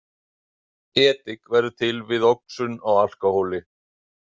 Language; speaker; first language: Icelandic; native; Icelandic